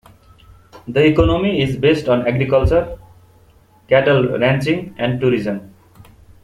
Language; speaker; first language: English; non-native, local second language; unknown